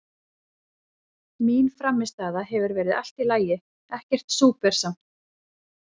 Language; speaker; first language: Icelandic; native; Icelandic